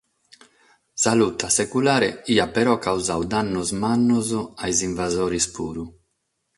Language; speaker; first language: Sardinian; non-native, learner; Catalan